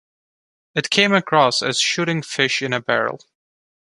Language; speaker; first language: English; non-native, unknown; Turkish